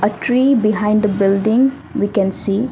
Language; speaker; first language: English; non-native, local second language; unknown